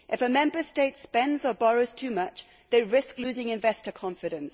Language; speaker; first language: English; native; English